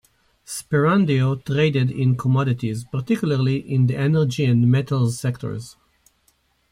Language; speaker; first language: English; native; English